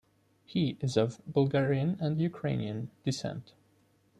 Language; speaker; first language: English; non-native, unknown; German